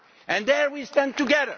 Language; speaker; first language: English; non-native, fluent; Dutch